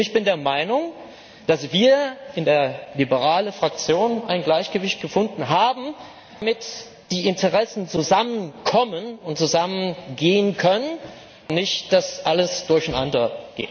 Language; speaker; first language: German; non-native, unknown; Danish